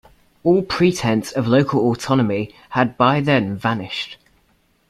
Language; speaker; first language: English; native; English